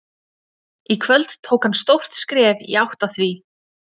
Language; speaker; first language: Icelandic; native; Icelandic